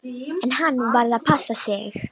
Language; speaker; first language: Icelandic; non-native, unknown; Romanian